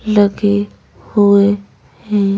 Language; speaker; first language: Hindi; native; Hindi